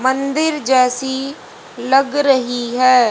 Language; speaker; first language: Hindi; native; Hindi